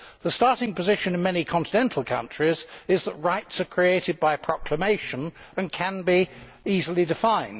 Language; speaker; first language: English; native; English